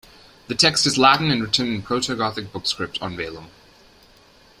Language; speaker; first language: English; native; English